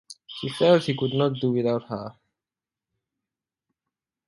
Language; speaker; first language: English; native; English